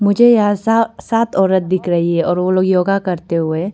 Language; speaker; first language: Hindi; non-native, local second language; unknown